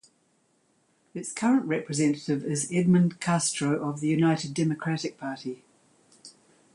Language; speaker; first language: English; native; English